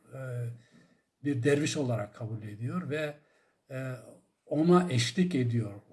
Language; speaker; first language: Turkish; non-native, local second language; Zaza